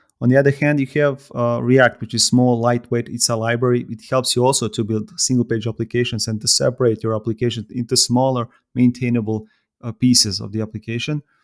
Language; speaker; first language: English; non-native, fluent; Serbian